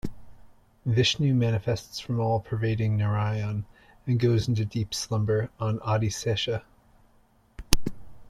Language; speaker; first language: English; native; English